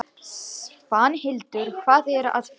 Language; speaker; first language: Icelandic; non-native, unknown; Romanian